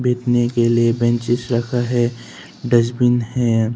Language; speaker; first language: Hindi; non-native, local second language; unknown